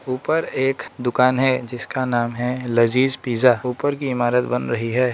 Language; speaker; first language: Hindi; non-native, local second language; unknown